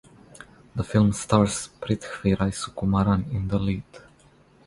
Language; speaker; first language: English; non-native, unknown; Croatian